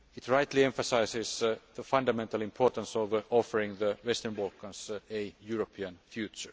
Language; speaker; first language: English; non-native, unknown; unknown